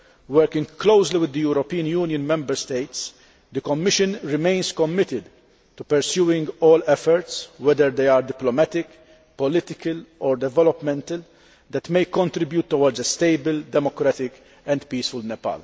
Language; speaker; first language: English; non-native, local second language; Maltese